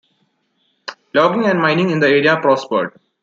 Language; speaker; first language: English; non-native, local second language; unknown